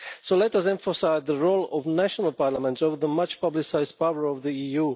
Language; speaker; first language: English; non-native, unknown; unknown